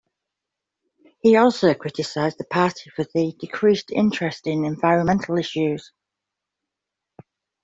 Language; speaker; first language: English; native; English